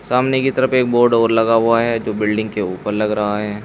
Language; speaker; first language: Hindi; native; Hindi